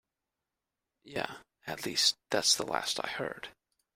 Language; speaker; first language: English; native; English